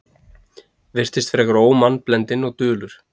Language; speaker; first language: Icelandic; native; Icelandic